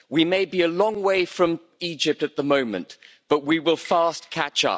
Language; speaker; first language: English; native; English